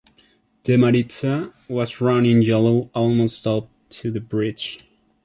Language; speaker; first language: English; non-native, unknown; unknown